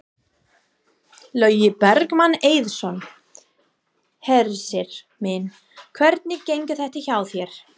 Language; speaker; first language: Icelandic; non-native, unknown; English